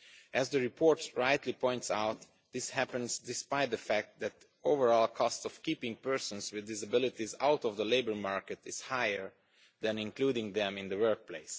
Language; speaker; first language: English; non-native, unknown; Romanian